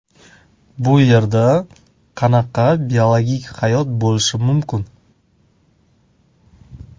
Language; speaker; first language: Uzbek; non-native, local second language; Kazakh